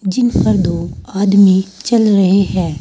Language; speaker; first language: Hindi; native; Hindi